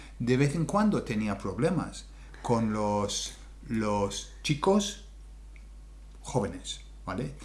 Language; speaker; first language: Spanish; non-native, fluent; English